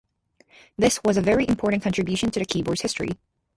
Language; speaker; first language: English; native; English